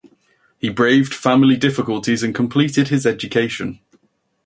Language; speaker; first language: English; native; English